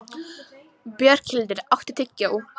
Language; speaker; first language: Icelandic; non-native, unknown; Polish